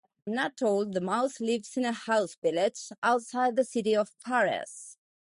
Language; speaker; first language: English; non-native, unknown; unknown